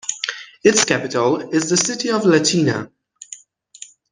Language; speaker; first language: English; non-native, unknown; Persian